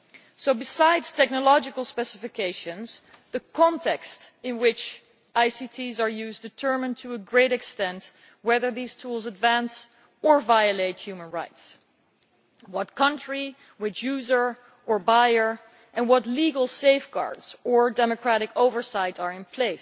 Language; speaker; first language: English; non-native, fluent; Dutch